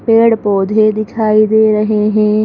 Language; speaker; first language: Hindi; native; Hindi